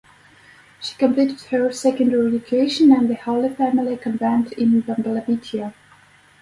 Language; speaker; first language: English; native; English